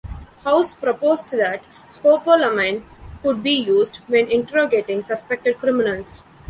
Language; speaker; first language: English; non-native, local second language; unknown